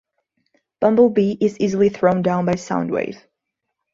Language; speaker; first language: English; non-native, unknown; Portuguese